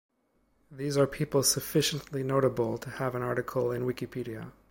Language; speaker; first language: English; native; English